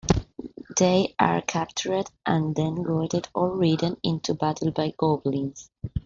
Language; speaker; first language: English; non-native, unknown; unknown